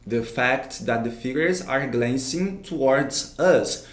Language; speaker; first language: English; non-native, fluent; Portuguese